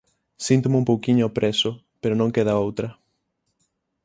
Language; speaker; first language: Galician; native; Galician